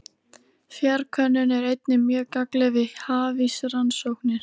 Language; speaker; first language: Icelandic; native; Icelandic